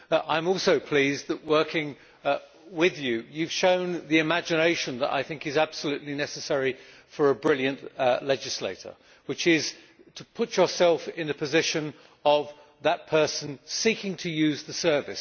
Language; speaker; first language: English; native; English